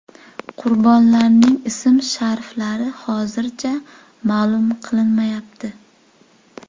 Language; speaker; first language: Uzbek; native; Uzbek